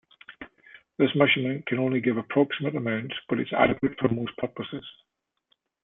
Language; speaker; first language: English; native; English